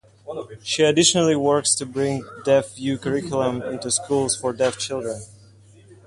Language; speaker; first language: English; non-native, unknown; Russian